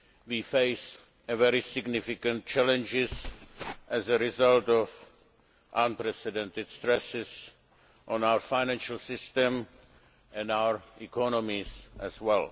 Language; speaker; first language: English; non-native, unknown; Czech